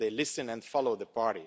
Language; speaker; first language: English; non-native, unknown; Romanian